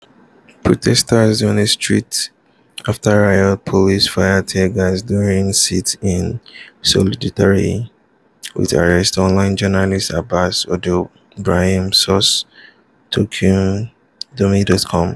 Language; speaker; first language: English; non-native, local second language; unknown